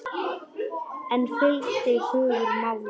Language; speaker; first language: Icelandic; non-native, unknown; Polish